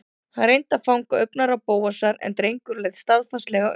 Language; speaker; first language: Icelandic; native; Icelandic